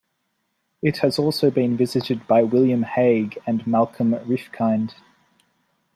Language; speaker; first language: English; native; English